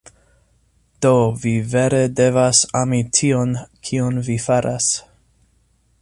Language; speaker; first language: Esperanto; non-native, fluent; English